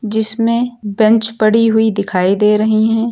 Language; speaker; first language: Hindi; native; Hindi